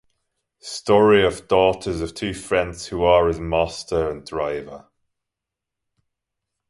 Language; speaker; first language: English; non-native, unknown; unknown